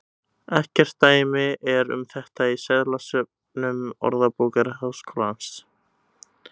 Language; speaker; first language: Icelandic; native; Icelandic